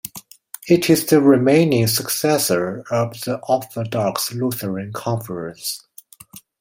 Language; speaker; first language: English; non-native, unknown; Chinese